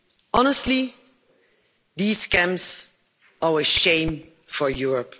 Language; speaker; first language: English; non-native, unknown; Dutch